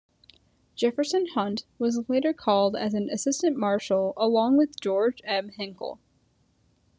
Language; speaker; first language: English; native; English